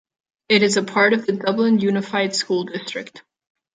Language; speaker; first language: English; non-native, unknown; Catalan